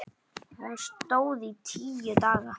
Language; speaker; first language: Icelandic; native; Icelandic